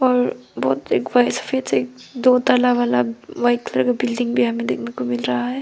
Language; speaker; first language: Hindi; non-native, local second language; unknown